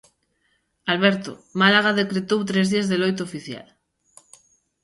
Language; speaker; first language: Galician; native; Galician